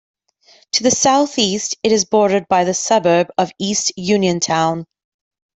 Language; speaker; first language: English; native; English